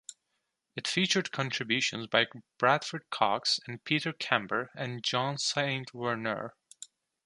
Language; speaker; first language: English; non-native, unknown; Turkish